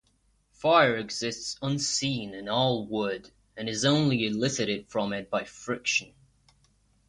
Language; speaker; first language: English; non-native, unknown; Russian